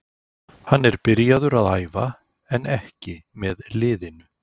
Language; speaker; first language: Icelandic; native; Icelandic